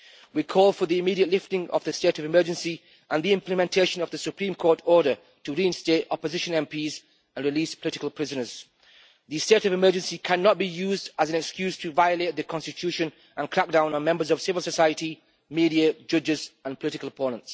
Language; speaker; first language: English; native; English